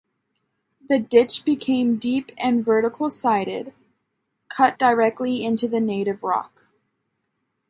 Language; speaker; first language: English; native; English